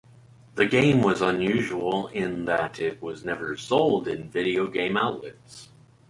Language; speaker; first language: English; native; English